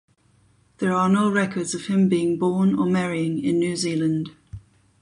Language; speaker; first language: English; non-native, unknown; German